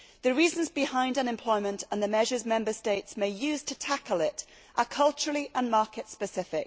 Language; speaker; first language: English; native; English